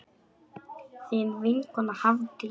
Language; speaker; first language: Icelandic; non-native, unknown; Polish